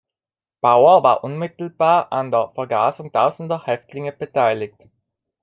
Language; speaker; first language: German; non-native, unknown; Italian